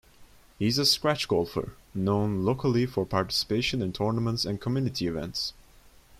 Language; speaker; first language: English; non-native, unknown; Turkish